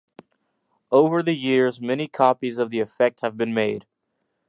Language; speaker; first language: English; native; English